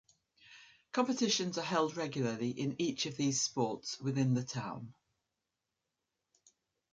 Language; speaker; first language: English; native; English